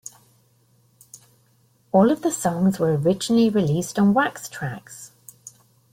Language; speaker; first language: English; native; English